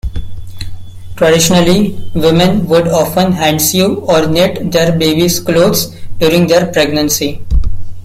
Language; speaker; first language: English; non-native, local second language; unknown